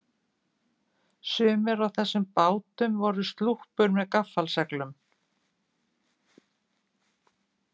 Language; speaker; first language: Icelandic; native; Icelandic